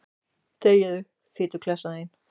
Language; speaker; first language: Icelandic; native; Icelandic